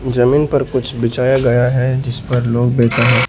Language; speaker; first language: Hindi; non-native, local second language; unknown